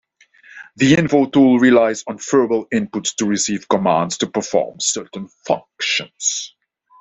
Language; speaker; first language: English; non-native, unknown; Dutch